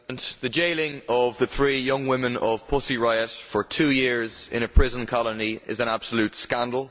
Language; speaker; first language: English; native; English